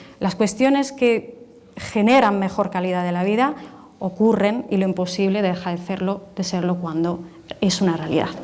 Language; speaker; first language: Spanish; non-native, related language; Italian